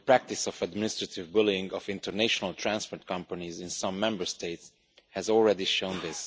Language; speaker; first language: English; non-native, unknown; Romanian